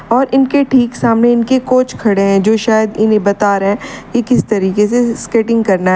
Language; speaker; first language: Hindi; native; Hindi